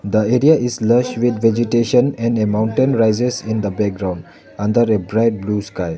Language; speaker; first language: English; non-native, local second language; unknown